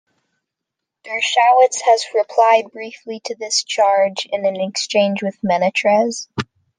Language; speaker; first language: English; native; English